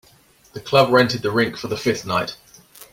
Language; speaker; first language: English; native; English